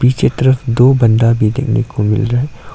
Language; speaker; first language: Hindi; non-native, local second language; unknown